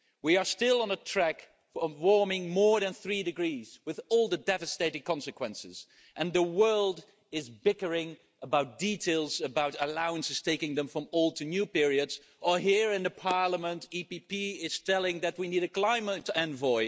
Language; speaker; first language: English; non-native, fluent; Dutch